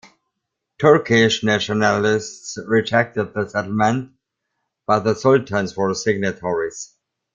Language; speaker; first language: English; non-native, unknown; German